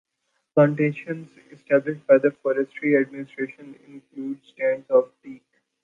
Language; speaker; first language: English; non-native, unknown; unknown